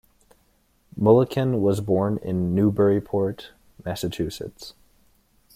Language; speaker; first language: English; native; English